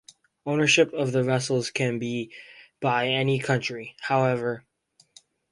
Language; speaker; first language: English; native; English